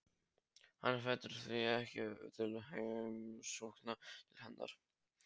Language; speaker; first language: Icelandic; non-native, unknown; Polish